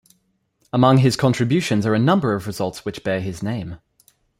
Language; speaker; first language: English; native; English